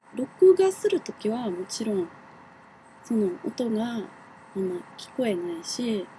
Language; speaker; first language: Japanese; non-native, fluent; English